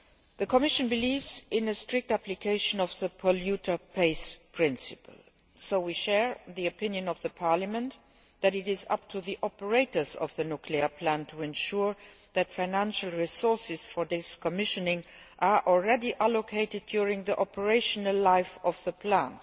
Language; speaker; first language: English; non-native, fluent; Luxembourgish